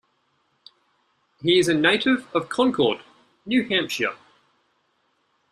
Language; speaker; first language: English; native; English